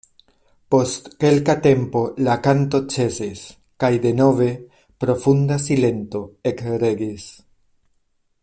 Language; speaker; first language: Esperanto; non-native, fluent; Spanish